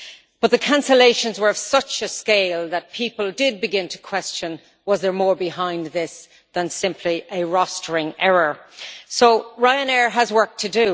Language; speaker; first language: English; native; English